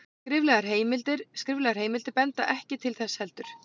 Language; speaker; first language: Icelandic; native; Icelandic